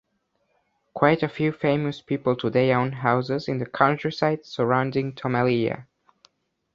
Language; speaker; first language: English; non-native, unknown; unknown